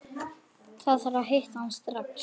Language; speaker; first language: Icelandic; native; Icelandic